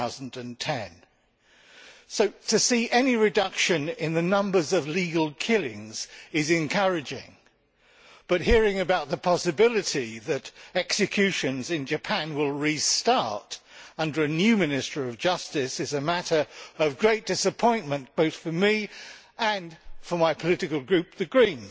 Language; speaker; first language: English; native; English